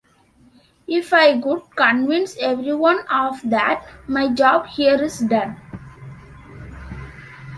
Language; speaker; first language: English; non-native, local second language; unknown